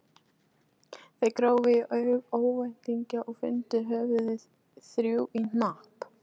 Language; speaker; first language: Icelandic; non-native, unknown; Polish